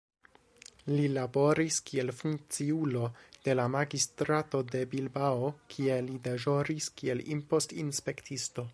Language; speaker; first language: Esperanto; non-native, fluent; English